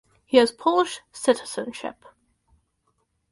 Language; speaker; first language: English; native; English